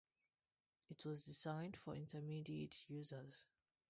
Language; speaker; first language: English; non-native, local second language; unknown